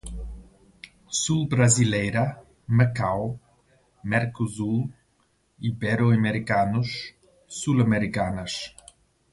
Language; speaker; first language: Portuguese; non-native, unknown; English